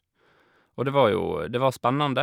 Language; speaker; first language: Norwegian; native; Norwegian